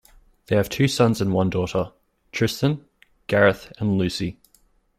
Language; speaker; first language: English; native; English